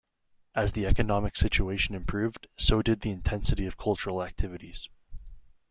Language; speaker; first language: English; native; English